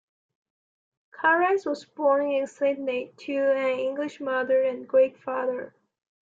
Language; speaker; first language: English; non-native, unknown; Chinese